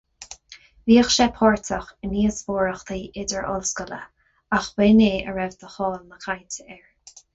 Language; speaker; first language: Irish; non-native, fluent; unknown